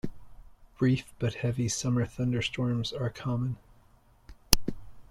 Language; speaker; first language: English; native; English